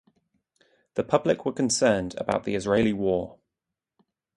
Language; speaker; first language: English; native; English